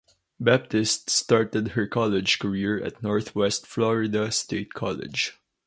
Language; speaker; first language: English; non-native, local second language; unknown